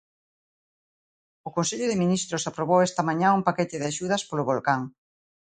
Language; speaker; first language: Galician; native; Galician